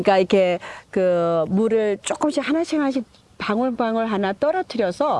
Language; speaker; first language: Korean; native; Korean